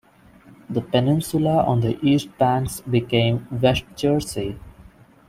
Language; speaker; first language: English; non-native, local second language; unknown